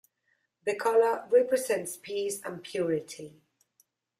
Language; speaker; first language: English; non-native, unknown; Spanish